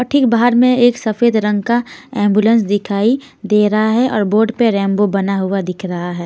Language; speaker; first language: Hindi; non-native, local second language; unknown